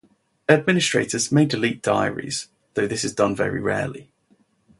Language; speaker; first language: English; native; English